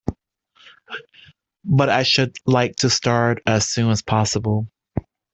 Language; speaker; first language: English; native; English